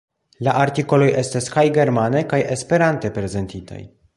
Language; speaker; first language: Esperanto; non-native, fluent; Polish